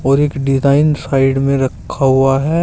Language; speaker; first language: Hindi; native; Hindi